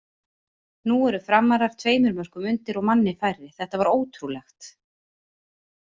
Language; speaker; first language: Icelandic; native; Icelandic